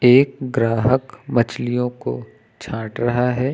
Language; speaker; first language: Hindi; native; Hindi